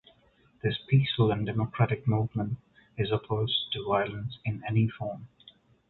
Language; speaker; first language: English; non-native, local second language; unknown